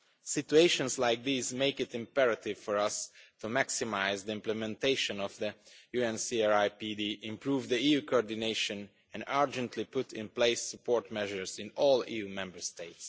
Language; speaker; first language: English; non-native, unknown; Romanian